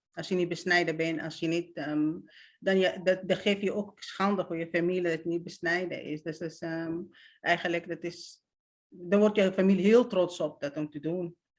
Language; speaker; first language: Dutch; non-native, fluent; Arabic